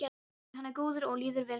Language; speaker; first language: Icelandic; non-native, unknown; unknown